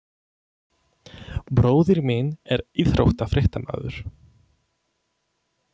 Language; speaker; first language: Icelandic; non-native, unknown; Polish